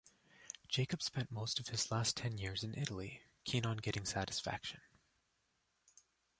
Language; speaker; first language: English; native; English